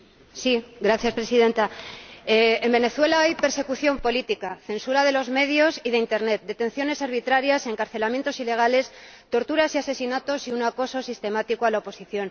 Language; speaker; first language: Spanish; native; Spanish